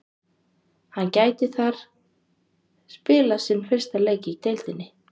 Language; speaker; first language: Icelandic; native; Icelandic